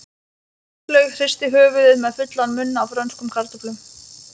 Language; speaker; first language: Icelandic; non-native, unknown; Lithuanian